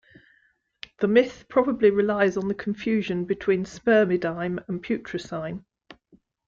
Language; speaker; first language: English; native; English